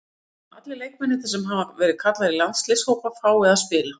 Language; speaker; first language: Icelandic; native; Icelandic